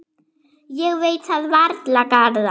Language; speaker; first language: Icelandic; non-native, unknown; German